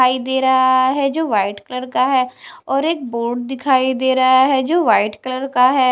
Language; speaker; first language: Hindi; non-native, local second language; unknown